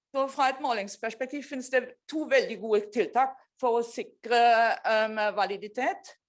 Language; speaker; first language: Norwegian; non-native, fluent; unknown